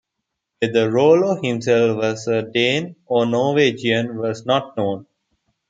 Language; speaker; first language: English; non-native, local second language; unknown